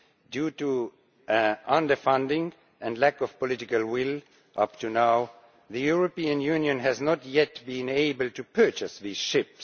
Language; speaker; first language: English; non-native, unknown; Estonian